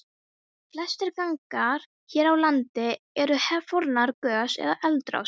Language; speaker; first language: Icelandic; non-native, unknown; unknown